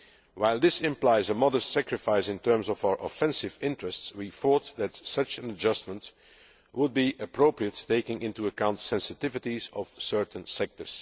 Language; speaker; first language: English; non-native, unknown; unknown